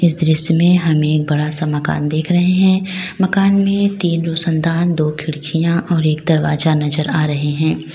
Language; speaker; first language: Hindi; native; Hindi